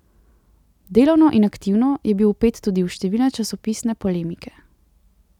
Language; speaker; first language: Slovenian; native; Slovenian